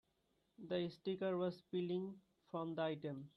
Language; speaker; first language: English; non-native, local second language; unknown